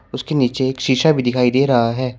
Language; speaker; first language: Hindi; native; Hindi